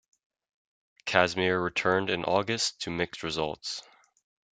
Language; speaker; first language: English; native; English